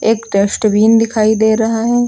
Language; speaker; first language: Hindi; native; Hindi